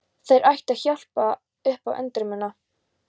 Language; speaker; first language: Icelandic; non-native, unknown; Polish